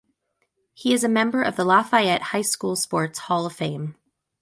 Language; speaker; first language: English; native; English